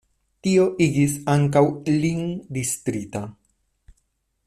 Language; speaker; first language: Esperanto; non-native, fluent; Spanish